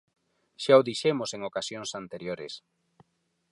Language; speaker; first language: Galician; non-native, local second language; Spanish